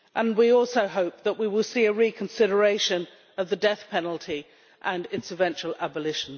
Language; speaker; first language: English; native; English